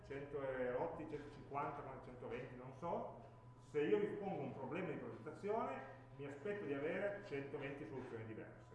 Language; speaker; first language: Italian; native; Italian